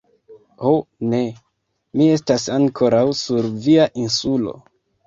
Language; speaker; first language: Esperanto; non-native, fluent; Kinyarwanda